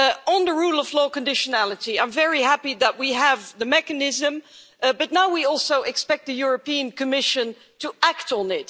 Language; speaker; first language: English; non-native, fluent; Dutch